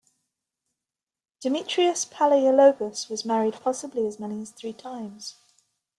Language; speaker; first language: English; native; English